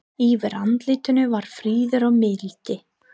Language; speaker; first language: Icelandic; non-native, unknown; English